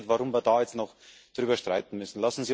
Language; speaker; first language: German; native; German